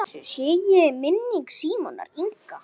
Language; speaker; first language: Icelandic; native; Icelandic